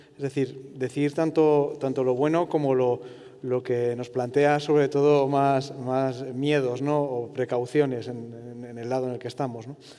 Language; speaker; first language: Spanish; non-native, related language; Italian